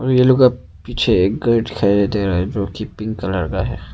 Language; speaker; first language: Hindi; non-native, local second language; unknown